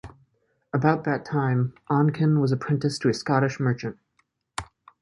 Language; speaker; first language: English; native; English